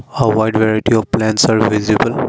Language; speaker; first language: English; non-native, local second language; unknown